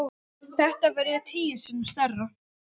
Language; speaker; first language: Icelandic; non-native, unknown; English